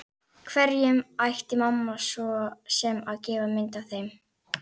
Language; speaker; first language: Icelandic; native; Icelandic